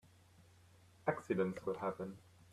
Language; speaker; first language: English; native; English